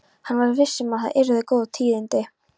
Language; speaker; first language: Icelandic; non-native, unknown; Polish